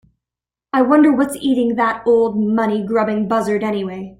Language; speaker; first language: English; native; English